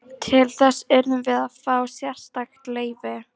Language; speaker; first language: Icelandic; non-native, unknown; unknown